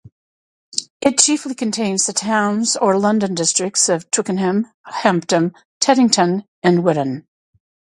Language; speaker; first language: English; native; English